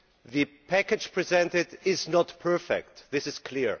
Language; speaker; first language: English; non-native, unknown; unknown